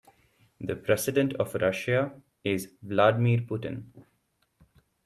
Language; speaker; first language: English; non-native, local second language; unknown